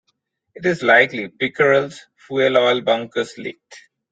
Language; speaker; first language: English; non-native, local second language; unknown